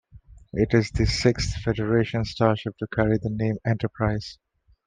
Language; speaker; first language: English; non-native, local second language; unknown